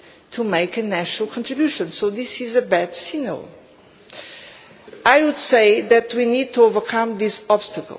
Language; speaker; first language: English; non-native, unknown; Portuguese